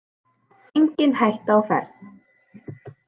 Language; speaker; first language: Icelandic; native; Icelandic